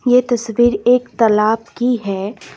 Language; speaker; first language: Hindi; non-native, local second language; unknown